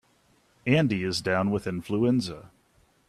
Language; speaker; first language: English; native; English